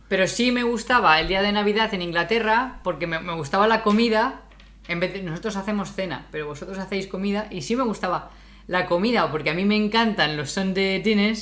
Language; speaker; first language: Spanish; native; Spanish